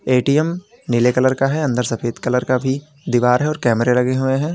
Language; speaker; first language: Hindi; native; Hindi